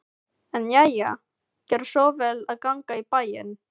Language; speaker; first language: Icelandic; non-native, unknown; Filipino